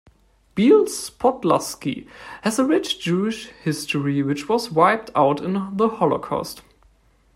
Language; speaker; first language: English; non-native, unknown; German